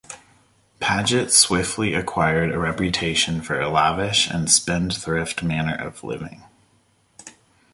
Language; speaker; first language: English; native; English